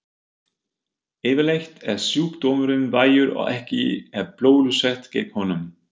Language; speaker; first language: Icelandic; non-native, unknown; German